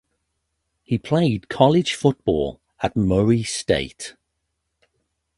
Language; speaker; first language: English; native; English